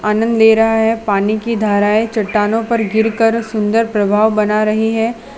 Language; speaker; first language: Hindi; non-native, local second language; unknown